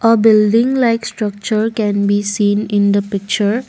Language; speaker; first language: English; non-native, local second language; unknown